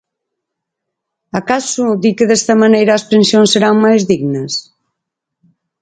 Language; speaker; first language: Galician; native; Galician